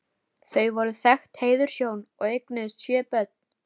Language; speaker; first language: Icelandic; native; Icelandic